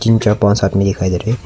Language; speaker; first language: Hindi; non-native, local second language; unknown